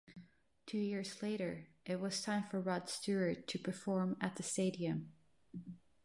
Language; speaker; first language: English; non-native, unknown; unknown